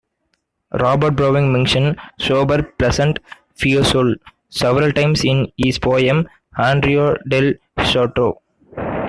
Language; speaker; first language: English; native; English